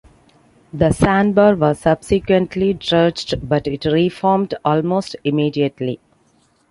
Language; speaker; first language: English; non-native, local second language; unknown